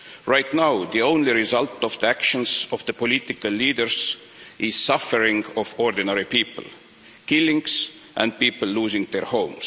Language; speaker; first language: English; non-native, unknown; Estonian